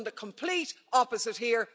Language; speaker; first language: English; native; English